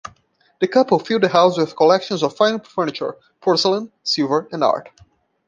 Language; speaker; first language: English; non-native, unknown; Portuguese